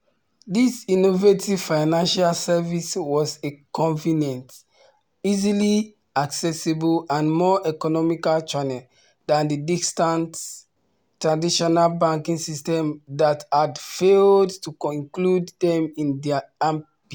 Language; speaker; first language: English; non-native, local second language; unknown